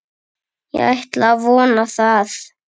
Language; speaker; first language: Icelandic; native; Icelandic